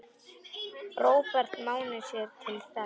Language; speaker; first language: Icelandic; non-native, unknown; Polish